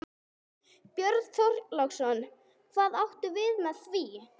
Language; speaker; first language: Icelandic; non-native, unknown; English